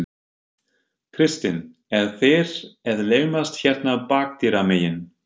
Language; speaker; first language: Icelandic; non-native, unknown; German